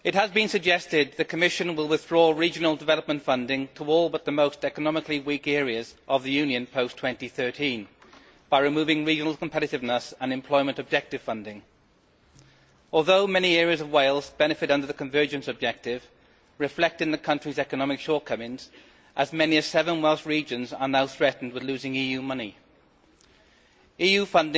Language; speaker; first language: English; native; English